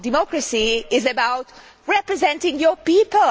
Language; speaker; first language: English; non-native, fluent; Hungarian